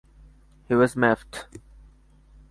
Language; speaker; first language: English; non-native, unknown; Bangla